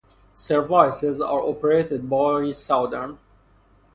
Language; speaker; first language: English; non-native, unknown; Persian